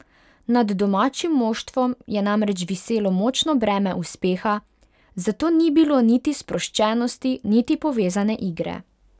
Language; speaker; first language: Slovenian; non-native, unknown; Hungarian